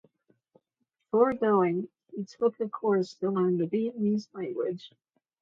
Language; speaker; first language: English; native; English